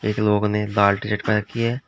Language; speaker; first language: Hindi; native; Hindi